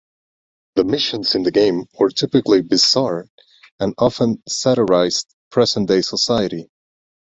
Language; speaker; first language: English; non-native, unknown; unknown